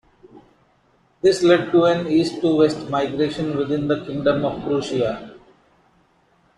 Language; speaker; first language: English; non-native, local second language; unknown